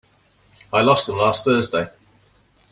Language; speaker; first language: English; native; English